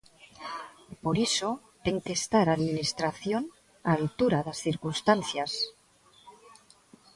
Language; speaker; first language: Galician; non-native, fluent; Spanish